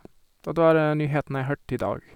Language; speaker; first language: Norwegian; non-native, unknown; Portuguese